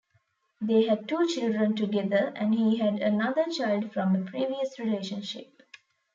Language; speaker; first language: English; non-native, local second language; Tamil